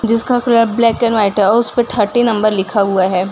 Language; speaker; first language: Hindi; non-native, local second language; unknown